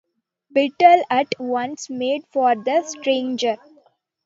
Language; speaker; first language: English; non-native, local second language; Tamil